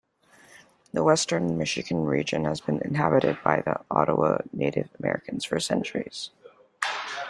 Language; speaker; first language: English; native; English